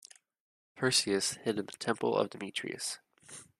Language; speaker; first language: English; native; English